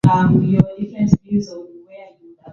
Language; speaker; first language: English; non-native, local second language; Swahili